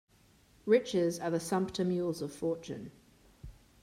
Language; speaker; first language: English; native; English